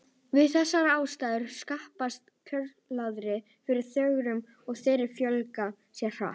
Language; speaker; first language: Icelandic; native; Icelandic